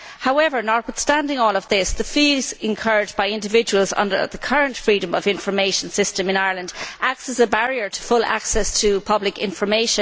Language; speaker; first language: English; native; English